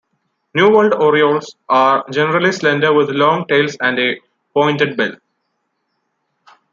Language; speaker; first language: English; non-native, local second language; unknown